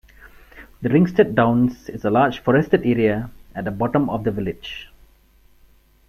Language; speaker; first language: English; non-native, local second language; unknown